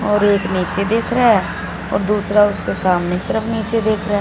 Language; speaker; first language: Hindi; non-native, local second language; Punjabi